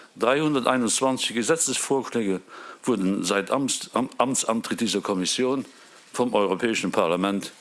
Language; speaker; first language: German; non-native, local second language; Luxembourgish